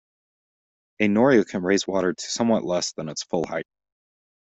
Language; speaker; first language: English; native; English